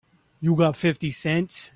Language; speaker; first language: English; native; English